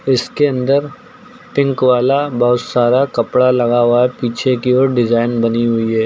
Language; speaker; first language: Hindi; native; Hindi